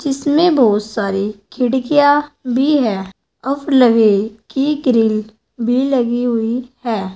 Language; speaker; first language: Hindi; native; Hindi